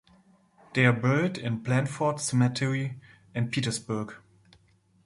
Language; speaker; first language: English; non-native, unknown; German